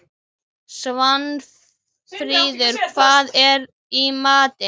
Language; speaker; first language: Icelandic; native; Icelandic